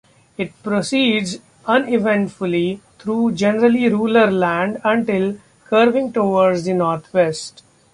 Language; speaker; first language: English; non-native, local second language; Marathi